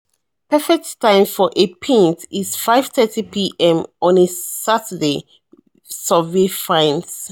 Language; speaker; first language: English; non-native, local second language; Yoruba